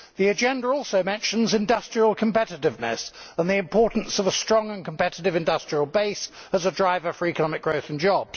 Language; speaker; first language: English; native; English